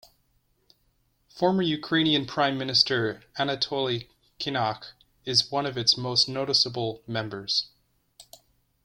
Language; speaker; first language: English; native; English